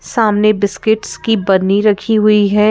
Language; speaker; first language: Hindi; native; Hindi